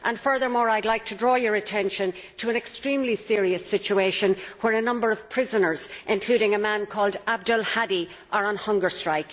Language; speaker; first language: English; native; English